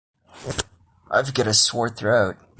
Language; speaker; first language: English; non-native, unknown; Portuguese